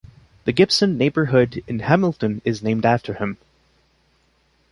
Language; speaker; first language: English; non-native, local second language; French